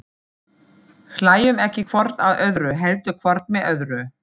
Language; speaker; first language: Icelandic; non-native, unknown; German